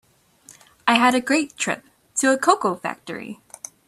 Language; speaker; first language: English; native; English